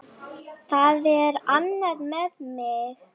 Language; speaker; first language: Icelandic; non-native, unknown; Lithuanian